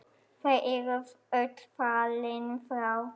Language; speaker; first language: Icelandic; non-native, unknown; German